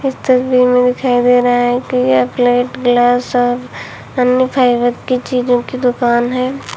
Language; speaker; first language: Hindi; native; Hindi